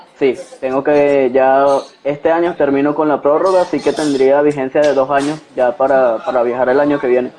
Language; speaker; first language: Spanish; native; Spanish